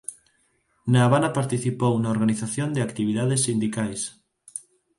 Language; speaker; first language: Galician; non-native, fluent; Spanish